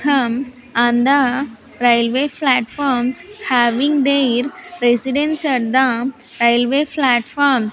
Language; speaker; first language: English; non-native, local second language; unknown